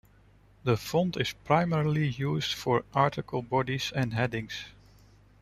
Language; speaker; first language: English; non-native, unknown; Dutch